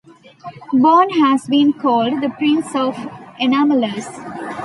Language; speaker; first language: English; non-native, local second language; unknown